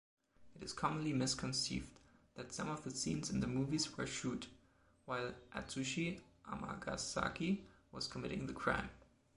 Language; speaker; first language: English; non-native, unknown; German